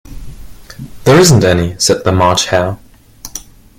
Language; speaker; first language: English; non-native, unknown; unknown